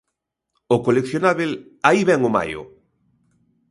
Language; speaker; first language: Galician; native; Galician